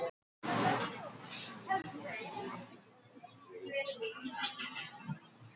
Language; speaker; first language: Icelandic; non-native, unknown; Russian